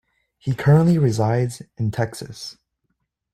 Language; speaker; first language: English; native; English